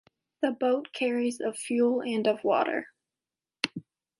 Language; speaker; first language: English; native; English